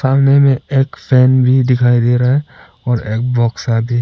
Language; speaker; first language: Hindi; non-native, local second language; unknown